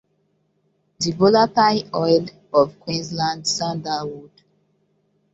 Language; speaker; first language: English; non-native, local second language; Hausa